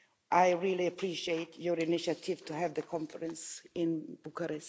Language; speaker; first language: English; non-native, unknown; Swedish